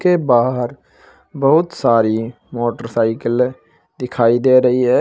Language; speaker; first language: Hindi; native; Hindi